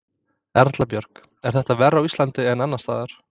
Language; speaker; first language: Icelandic; non-native, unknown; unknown